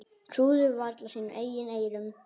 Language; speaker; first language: Icelandic; native; Icelandic